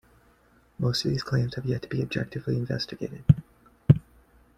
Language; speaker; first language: English; native; English